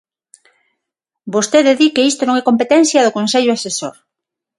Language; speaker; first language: Galician; non-native, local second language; Spanish